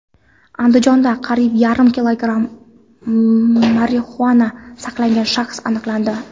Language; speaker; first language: Uzbek; non-native, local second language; Kara-Kalpak